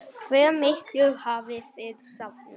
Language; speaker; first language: Icelandic; non-native, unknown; Vietnamese